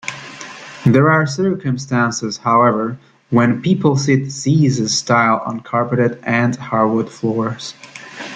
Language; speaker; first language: English; native; English